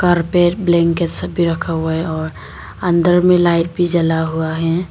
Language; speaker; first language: Hindi; non-native, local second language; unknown